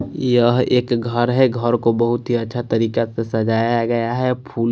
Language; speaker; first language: Hindi; non-native, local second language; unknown